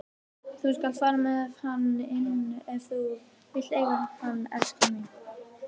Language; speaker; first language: Icelandic; native; Icelandic